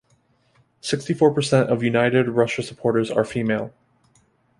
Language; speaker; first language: English; native; English